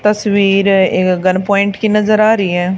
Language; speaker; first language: Hindi; native; Hindi